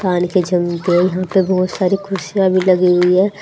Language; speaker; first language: Hindi; native; Hindi